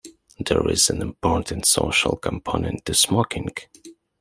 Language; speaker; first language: English; non-native, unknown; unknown